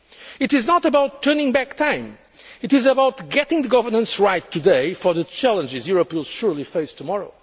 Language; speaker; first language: English; non-native, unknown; Portuguese